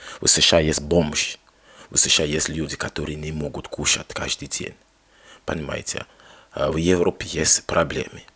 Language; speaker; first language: Russian; non-native, fluent; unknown